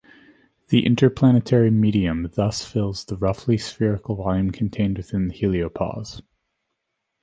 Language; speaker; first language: English; native; English